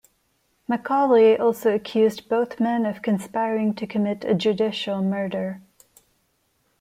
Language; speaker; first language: English; non-native, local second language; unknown